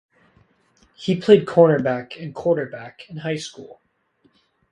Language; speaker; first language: English; native; English